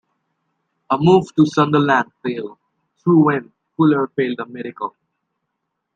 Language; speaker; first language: English; native; English